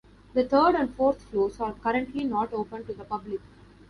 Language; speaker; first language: English; non-native, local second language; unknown